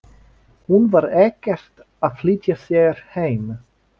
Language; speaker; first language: Icelandic; non-native, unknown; French